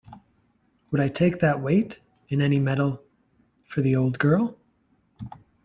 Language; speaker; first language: English; native; English